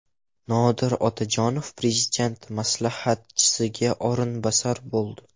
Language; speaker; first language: Uzbek; non-native, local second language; Russian